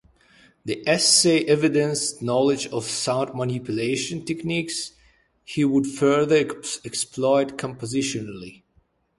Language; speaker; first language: English; native; English